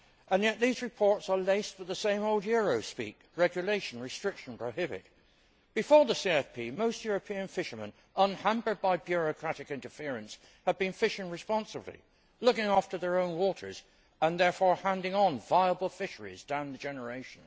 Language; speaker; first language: English; native; English